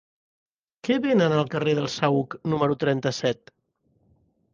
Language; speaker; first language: Catalan; native; Catalan